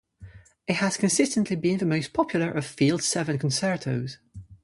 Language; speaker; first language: English; non-native, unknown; French